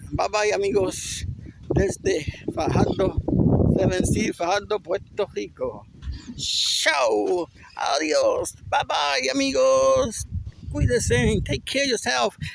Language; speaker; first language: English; non-native, local second language; Spanish